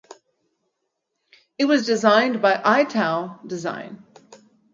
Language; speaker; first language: English; native; English